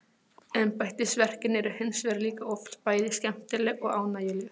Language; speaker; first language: Icelandic; non-native, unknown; Polish